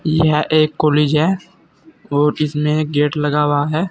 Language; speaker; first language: Hindi; native; Hindi